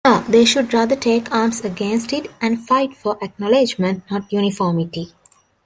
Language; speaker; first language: English; non-native, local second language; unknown